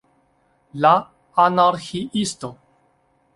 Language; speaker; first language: Esperanto; non-native, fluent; Chinese